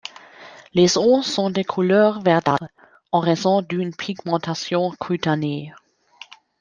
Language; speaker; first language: French; non-native, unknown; German